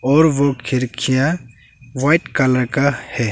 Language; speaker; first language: Hindi; non-native, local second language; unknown